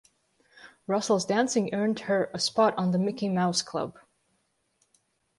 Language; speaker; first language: English; non-native, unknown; Latvian